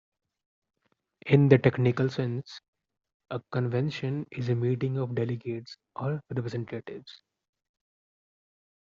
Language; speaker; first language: English; non-native, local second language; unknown